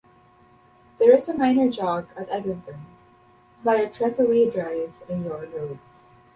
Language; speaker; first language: English; non-native, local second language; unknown